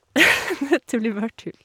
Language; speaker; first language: Norwegian; native; Norwegian